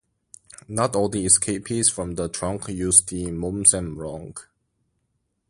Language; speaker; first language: English; non-native, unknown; Korean